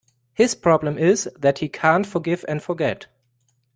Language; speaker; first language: English; non-native, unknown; German